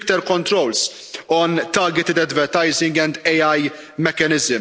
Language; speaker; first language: English; non-native, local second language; Maltese